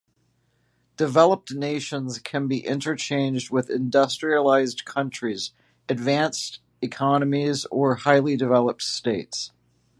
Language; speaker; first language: English; native; English